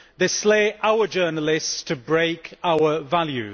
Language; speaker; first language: English; native; English